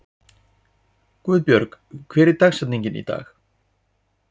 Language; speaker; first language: Icelandic; native; Icelandic